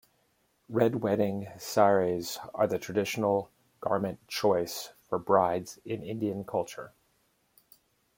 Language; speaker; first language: English; native; English